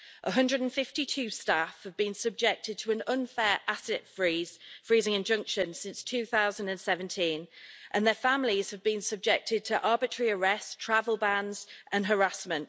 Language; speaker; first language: English; native; English